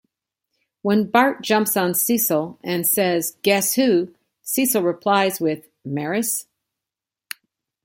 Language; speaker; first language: English; native; English